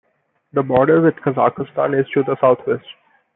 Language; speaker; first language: English; non-native, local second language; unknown